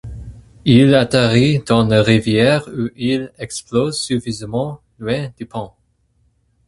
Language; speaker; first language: French; non-native, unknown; English